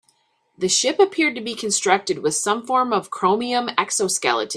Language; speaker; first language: English; native; English